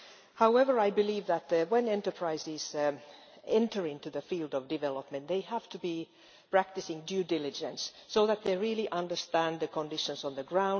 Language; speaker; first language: English; non-native, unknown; Finnish